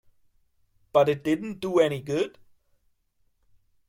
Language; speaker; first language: English; non-native, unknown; German